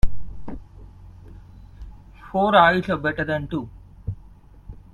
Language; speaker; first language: English; non-native, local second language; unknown